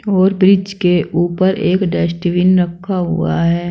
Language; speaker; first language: Hindi; native; Hindi